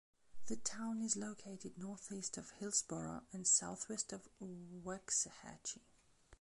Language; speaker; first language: English; non-native, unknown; Belarusian